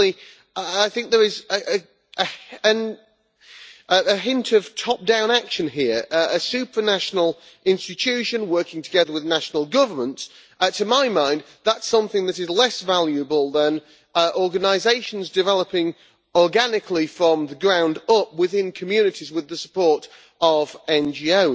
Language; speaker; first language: English; native; English